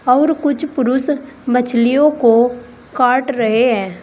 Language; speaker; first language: Hindi; native; Hindi